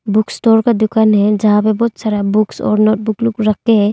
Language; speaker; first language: Hindi; non-native, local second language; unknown